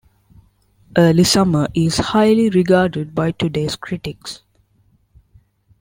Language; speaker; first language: English; non-native, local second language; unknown